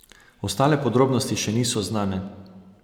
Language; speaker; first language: Slovenian; native; Slovenian